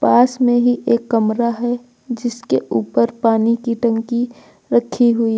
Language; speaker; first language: Hindi; native; Hindi